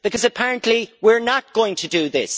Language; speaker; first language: English; native; English